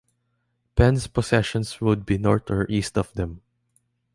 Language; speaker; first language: English; non-native, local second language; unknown